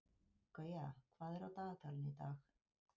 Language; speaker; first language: Icelandic; native; Icelandic